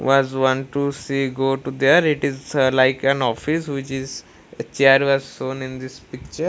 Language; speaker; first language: English; non-native, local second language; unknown